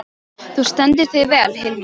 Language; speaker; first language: Icelandic; non-native, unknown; Polish